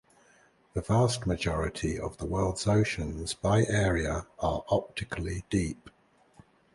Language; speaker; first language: English; native; English